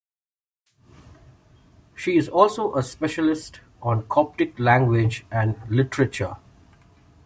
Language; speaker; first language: English; non-native, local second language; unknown